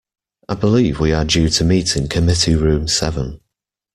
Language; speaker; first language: English; native; English